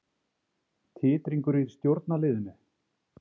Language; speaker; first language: Icelandic; native; Icelandic